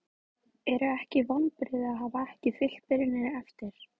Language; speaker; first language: Icelandic; native; Icelandic